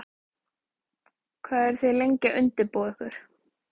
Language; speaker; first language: Icelandic; native; Icelandic